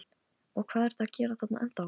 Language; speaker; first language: Icelandic; non-native, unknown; Polish